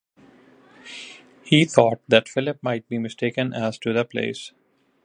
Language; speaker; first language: English; non-native, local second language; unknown